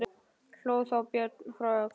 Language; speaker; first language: Icelandic; native; Icelandic